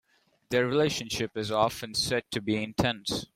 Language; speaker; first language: English; non-native, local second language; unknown